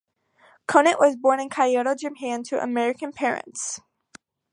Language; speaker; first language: English; native; English